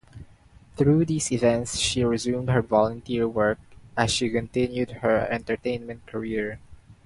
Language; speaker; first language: English; non-native, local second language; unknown